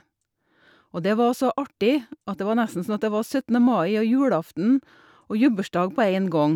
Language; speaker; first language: Norwegian; native; Norwegian